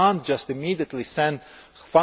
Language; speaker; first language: English; non-native, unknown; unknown